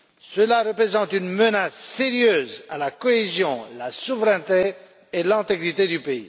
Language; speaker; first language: French; non-native, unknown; Romanian